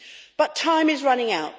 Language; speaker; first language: English; native; English